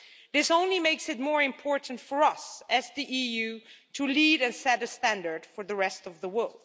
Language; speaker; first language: English; non-native, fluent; Dutch